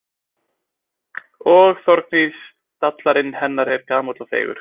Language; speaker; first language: Icelandic; native; Icelandic